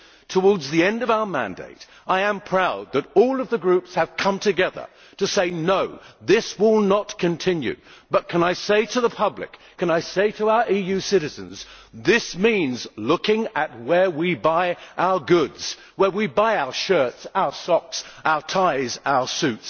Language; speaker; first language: English; native; English